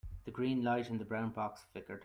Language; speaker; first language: English; native; English